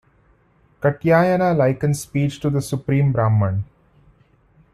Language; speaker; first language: English; non-native, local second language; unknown